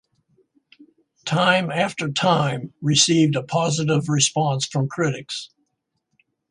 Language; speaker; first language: English; native; English